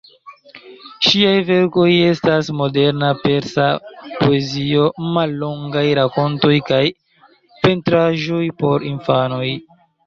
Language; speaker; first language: Esperanto; non-native, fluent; Chinese